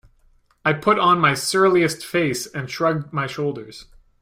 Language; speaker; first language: English; native; English